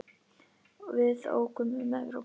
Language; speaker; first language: Icelandic; native; Icelandic